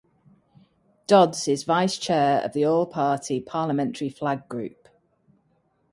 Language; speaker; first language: English; native; English